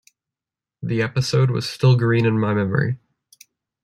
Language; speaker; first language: English; native; English